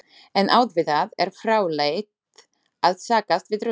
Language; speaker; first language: Icelandic; non-native, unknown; Slovak